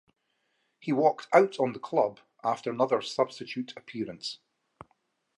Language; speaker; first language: English; native; English